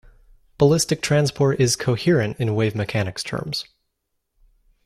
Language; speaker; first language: English; native; English